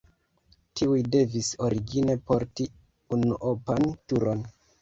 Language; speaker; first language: Esperanto; non-native, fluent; Kinyarwanda